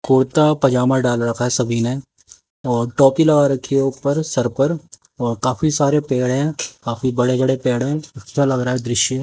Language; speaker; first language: Hindi; native; Hindi